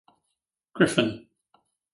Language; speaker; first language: English; native; English